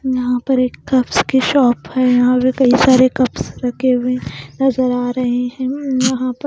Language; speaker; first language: Hindi; non-native, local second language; Punjabi